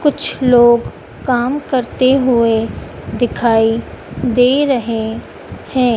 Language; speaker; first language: Hindi; native; Hindi